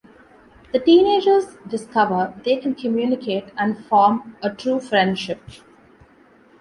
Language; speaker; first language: English; non-native, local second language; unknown